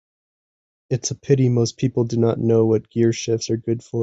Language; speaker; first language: English; native; English